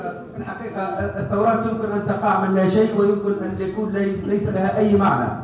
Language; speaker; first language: Arabic; native; Arabic